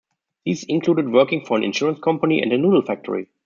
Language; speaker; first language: English; non-native, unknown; German